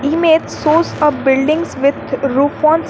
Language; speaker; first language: English; non-native, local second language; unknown